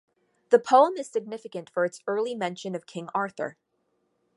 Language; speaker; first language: English; native; English